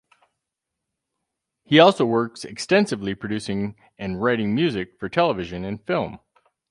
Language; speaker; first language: English; native; English